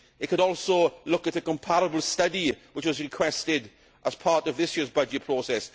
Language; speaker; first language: English; native; English